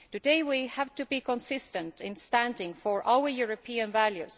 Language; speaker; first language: English; non-native, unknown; Estonian